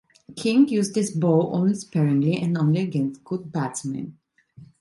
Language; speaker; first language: English; non-native, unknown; Italian